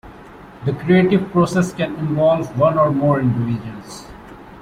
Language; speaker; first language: English; non-native, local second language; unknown